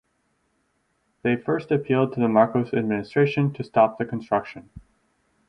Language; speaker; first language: English; native; English